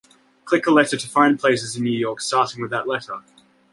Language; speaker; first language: English; native; English